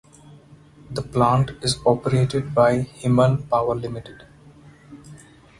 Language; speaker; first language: English; non-native, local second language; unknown